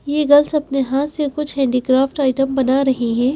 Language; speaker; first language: Hindi; native; Hindi